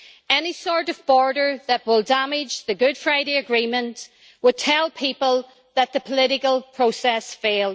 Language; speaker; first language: English; native; English